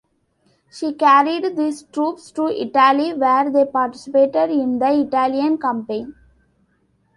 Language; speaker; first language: English; non-native, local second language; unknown